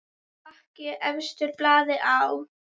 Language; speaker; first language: Icelandic; native; Icelandic